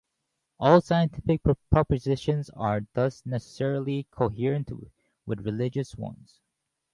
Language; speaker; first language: English; native; English